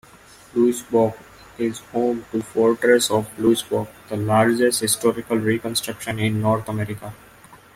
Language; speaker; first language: English; non-native, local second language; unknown